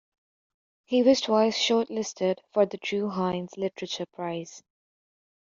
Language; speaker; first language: English; native; English